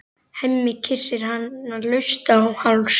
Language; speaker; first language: Icelandic; native; Icelandic